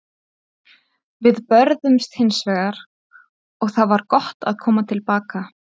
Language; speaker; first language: Icelandic; native; Icelandic